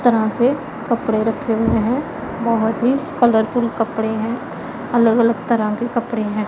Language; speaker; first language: Hindi; non-native, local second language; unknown